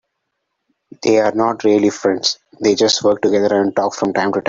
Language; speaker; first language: English; non-native, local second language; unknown